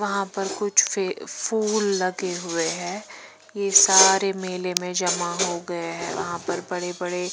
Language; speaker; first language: Hindi; non-native, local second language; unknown